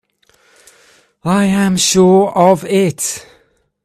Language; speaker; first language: English; native; English